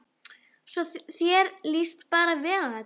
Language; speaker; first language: Icelandic; native; Icelandic